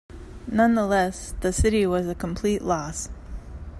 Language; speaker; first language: English; native; English